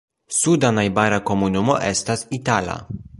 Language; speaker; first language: Esperanto; non-native, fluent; Polish